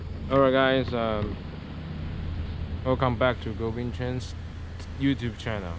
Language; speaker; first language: English; non-native, learner; Chinese